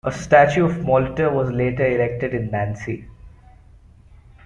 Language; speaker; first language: English; non-native, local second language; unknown